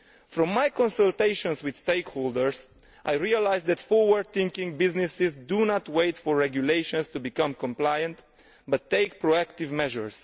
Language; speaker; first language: English; non-native, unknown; Italian